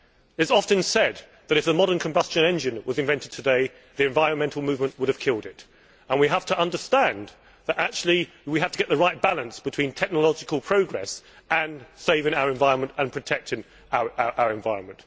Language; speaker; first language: English; native; English